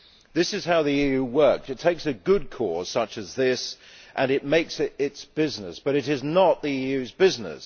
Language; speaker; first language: English; native; English